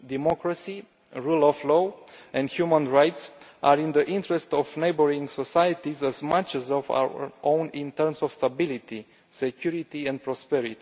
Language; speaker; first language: English; non-native, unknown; Romanian